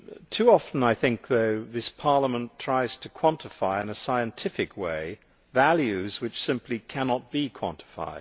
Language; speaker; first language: English; native; English